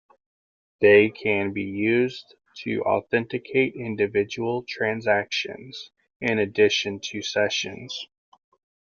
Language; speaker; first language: English; native; English